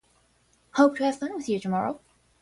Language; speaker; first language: English; non-native, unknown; Portuguese